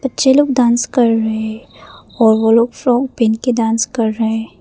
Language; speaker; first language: Hindi; non-native, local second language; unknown